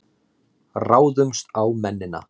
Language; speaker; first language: Icelandic; native; Icelandic